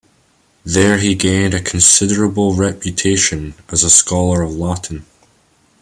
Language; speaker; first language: English; native; English